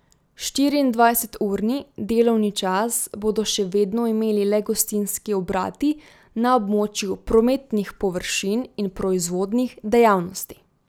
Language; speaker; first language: Slovenian; native; Slovenian